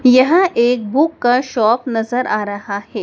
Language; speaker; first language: Hindi; native; Hindi